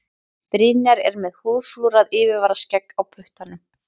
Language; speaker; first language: Icelandic; native; Icelandic